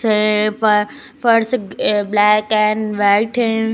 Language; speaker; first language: Hindi; native; Hindi